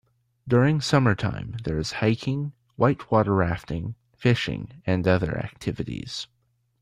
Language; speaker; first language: English; native; English